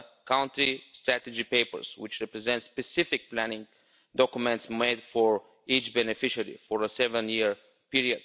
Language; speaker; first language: English; non-native, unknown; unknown